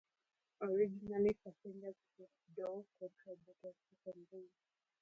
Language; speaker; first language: English; non-native, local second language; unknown